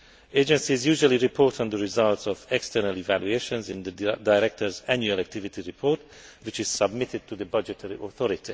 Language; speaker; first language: English; non-native, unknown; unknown